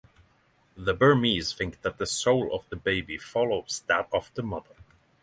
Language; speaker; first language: English; non-native, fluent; Norwegian